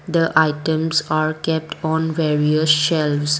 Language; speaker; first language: English; non-native, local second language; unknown